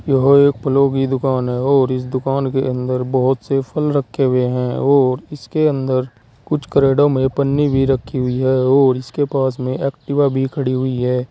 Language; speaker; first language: Hindi; native; Hindi